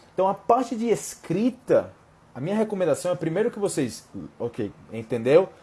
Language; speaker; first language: Portuguese; non-native, fluent; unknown